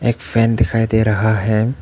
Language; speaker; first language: Hindi; non-native, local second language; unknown